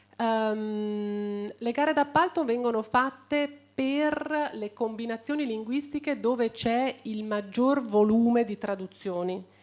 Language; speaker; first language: Italian; native; Italian